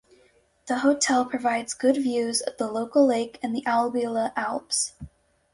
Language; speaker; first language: English; native; English